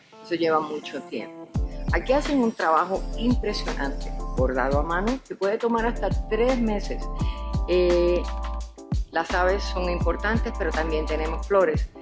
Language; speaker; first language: Spanish; native; Spanish